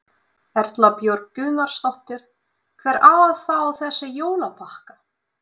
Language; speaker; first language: Icelandic; non-native, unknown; Russian